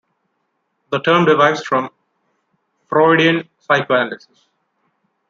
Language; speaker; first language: English; non-native, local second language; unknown